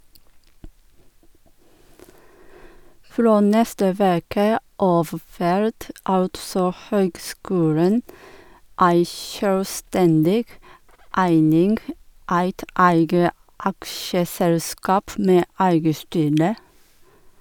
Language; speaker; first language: Norwegian; non-native, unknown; Japanese